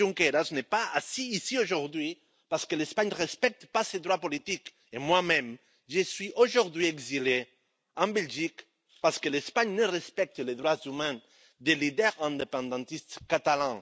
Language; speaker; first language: French; non-native, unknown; Catalan